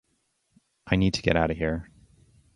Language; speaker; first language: English; native; English